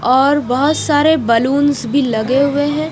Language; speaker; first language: Hindi; non-native, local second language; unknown